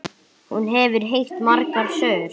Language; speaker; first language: Icelandic; non-native, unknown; English